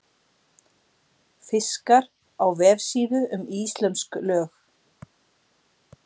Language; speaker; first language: Icelandic; native; Icelandic